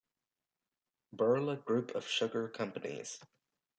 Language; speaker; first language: English; native; English